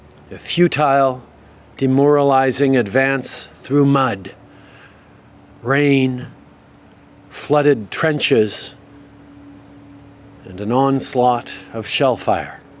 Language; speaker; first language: English; native; English